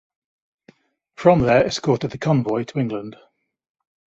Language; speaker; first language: English; native; English